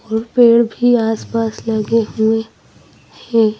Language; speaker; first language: Hindi; native; Hindi